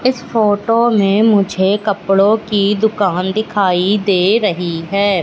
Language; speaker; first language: Hindi; native; Hindi